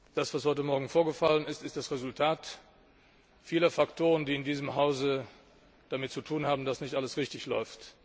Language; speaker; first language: German; non-native, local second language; Luxembourgish